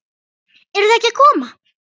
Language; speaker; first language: Icelandic; native; Icelandic